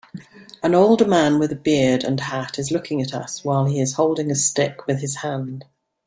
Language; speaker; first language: English; native; English